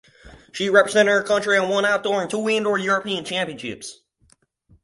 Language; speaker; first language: English; native; English